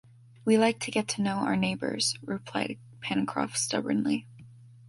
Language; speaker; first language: English; native; English